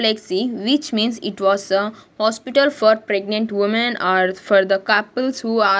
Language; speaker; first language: English; non-native, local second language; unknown